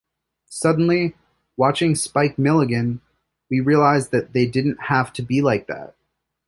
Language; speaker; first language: English; native; English